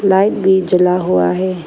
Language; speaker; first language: Hindi; non-native, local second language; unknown